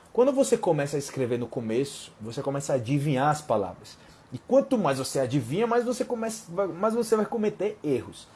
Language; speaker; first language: Portuguese; non-native, fluent; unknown